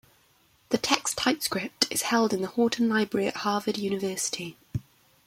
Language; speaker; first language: English; native; English